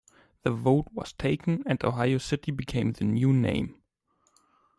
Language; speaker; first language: English; non-native, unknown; German